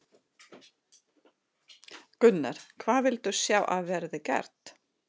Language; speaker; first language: Icelandic; non-native, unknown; Russian